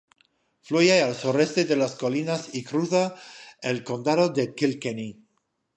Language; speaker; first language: Spanish; non-native, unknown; English